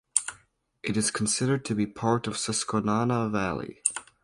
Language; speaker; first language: English; native; English